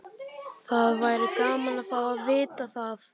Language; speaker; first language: Icelandic; native; Icelandic